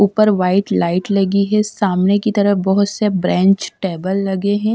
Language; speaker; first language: Hindi; non-native, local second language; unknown